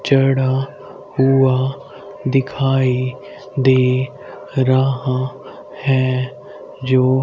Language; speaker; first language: Hindi; native; Hindi